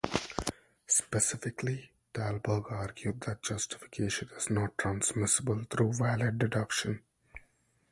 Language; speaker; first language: English; non-native, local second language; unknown